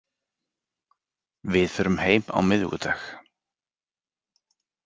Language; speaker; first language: Icelandic; native; Icelandic